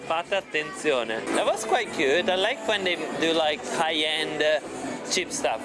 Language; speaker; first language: English; non-native, fluent; Italian